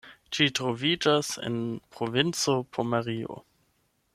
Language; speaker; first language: Esperanto; non-native, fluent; German